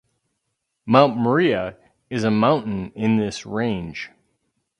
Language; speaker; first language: English; native; English